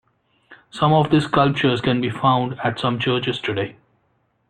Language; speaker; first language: English; non-native, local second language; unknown